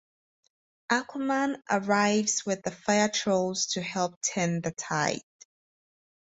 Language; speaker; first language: English; native; English